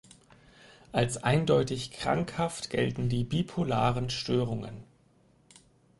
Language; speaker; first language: German; native; German